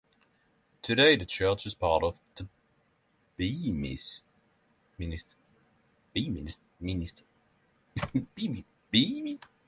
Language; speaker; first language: English; non-native, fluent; Norwegian